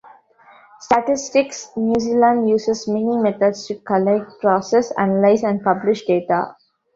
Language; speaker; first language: English; non-native, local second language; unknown